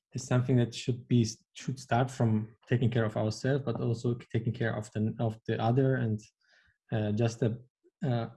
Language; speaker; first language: English; non-native, fluent; Italian